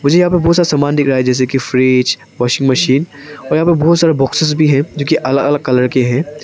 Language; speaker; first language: Hindi; non-native, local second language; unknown